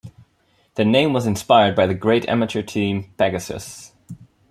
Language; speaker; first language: English; non-native, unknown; Dutch